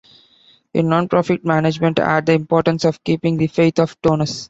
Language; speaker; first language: English; non-native, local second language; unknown